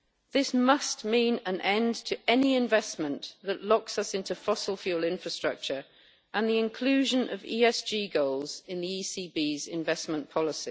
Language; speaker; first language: English; native; English